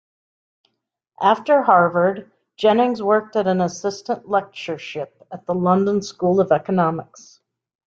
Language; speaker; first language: English; native; English